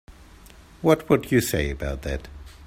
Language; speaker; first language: English; native; English